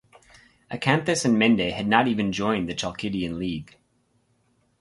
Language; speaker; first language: English; native; English